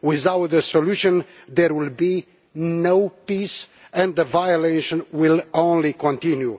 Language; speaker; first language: English; non-native, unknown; Romanian